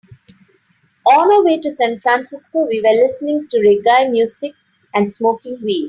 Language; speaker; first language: English; non-native, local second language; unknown